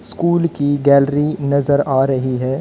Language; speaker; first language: Hindi; native; Hindi